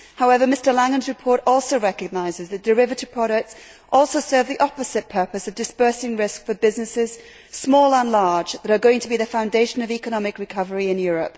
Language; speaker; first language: English; native; English